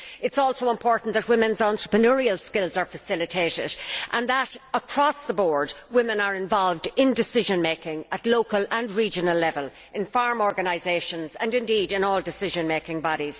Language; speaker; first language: English; native; English